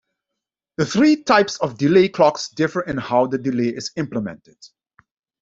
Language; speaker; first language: English; non-native, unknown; Dutch